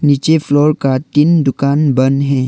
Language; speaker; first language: Hindi; non-native, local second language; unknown